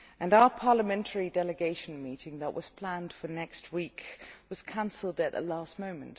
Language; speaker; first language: English; non-native, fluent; Dutch